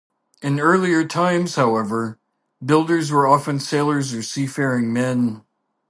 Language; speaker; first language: English; native; English